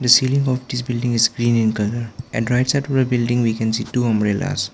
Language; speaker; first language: English; non-native, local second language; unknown